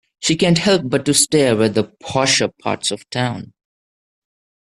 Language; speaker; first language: English; non-native, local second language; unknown